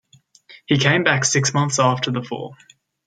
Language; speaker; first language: English; native; English